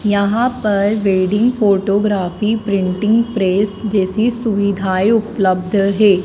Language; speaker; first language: Hindi; native; Hindi